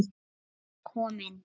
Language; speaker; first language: Icelandic; non-native, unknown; Lithuanian